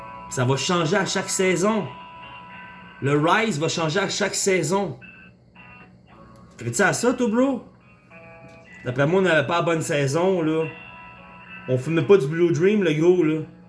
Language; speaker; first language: French; native; French